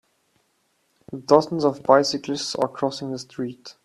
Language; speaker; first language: English; non-native, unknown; German